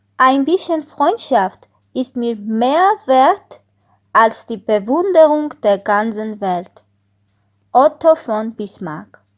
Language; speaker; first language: German; non-native, fluent; Armenian